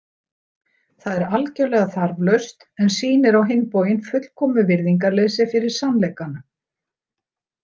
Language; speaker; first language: Icelandic; native; Icelandic